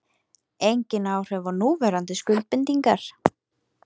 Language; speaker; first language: Icelandic; native; Icelandic